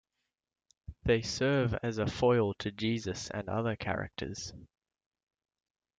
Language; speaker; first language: English; native; English